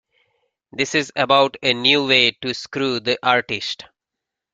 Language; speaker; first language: English; native; English